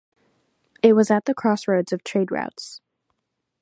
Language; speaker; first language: English; native; English